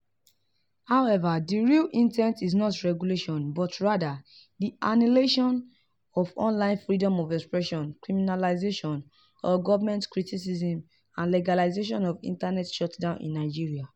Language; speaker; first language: English; non-native, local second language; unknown